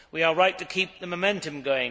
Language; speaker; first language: English; native; English